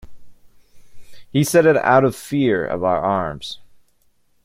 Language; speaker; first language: English; native; English